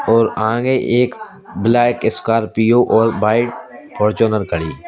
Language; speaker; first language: Hindi; native; Hindi